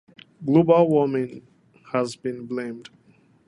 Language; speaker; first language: English; non-native, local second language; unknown